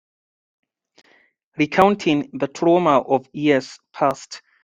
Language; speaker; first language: English; non-native, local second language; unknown